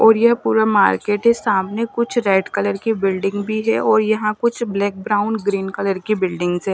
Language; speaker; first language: Hindi; non-native, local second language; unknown